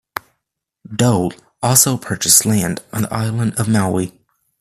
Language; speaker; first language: English; native; English